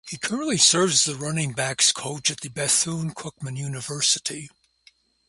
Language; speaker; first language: English; native; English